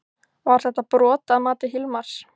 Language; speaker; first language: Icelandic; native; Icelandic